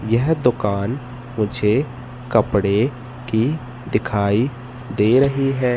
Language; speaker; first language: Hindi; native; Hindi